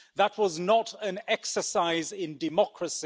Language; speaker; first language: English; native; English